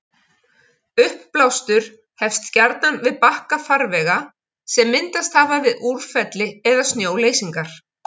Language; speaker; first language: Icelandic; native; Icelandic